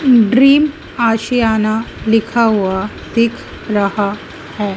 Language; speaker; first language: Hindi; native; Hindi